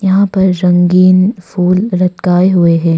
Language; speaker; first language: Hindi; non-native, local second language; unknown